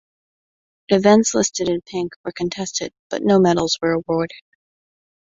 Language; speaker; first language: English; native; English